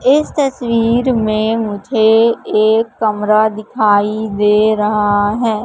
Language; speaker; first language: Hindi; native; Hindi